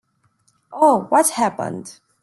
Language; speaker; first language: English; non-native, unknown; Romanian